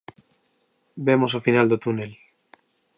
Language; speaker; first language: Galician; native; Galician